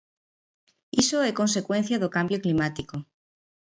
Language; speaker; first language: Galician; native; Galician